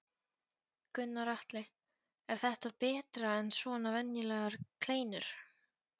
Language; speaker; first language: Icelandic; non-native, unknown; Polish